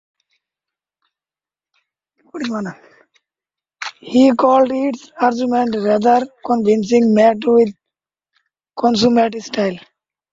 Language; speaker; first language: English; non-native, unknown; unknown